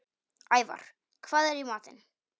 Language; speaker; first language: Icelandic; non-native, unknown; Polish